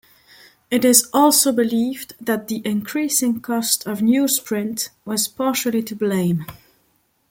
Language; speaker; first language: English; non-native, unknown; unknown